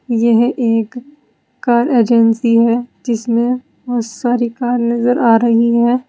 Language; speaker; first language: Hindi; native; Hindi